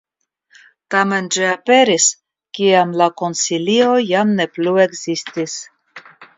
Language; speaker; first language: Esperanto; non-native, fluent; Russian